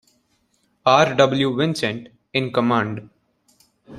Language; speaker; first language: English; non-native, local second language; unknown